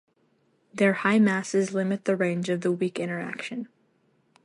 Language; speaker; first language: English; native; English